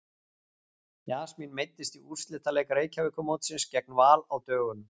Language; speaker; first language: Icelandic; native; Icelandic